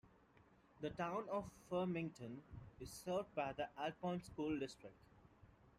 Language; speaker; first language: English; non-native, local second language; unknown